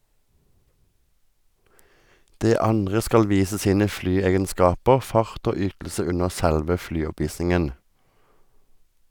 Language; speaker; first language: Norwegian; native; Norwegian